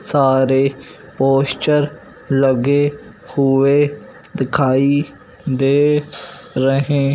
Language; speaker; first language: Hindi; non-native, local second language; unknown